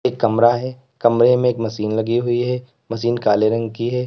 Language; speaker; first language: Hindi; native; Hindi